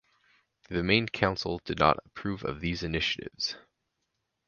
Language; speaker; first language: English; native; English